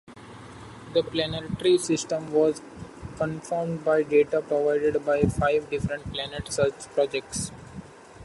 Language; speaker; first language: English; non-native, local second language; Marathi